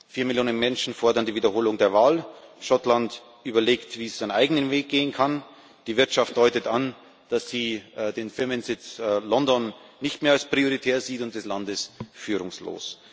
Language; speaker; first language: German; native; German